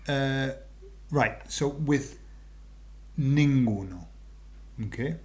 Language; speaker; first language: English; native; English